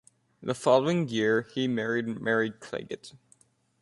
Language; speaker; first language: English; native; English